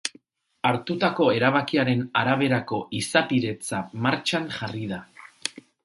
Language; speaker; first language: Basque; non-native, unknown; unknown